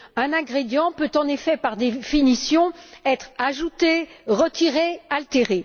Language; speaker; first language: French; native; French